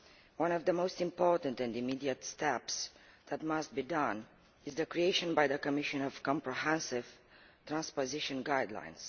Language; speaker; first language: English; non-native, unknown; Romanian